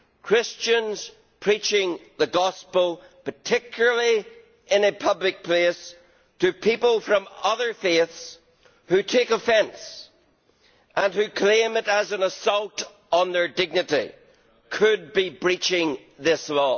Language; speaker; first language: English; native; English